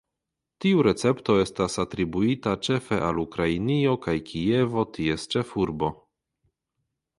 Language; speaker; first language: Esperanto; non-native, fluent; Polish